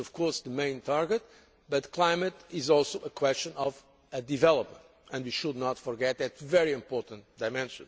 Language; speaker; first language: English; non-native, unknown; Portuguese